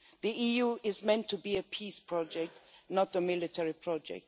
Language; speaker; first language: English; non-native, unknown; Swedish